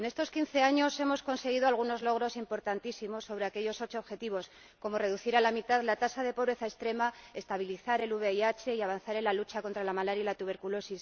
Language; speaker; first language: Spanish; native; Spanish